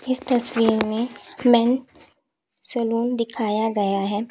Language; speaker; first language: Hindi; native; Hindi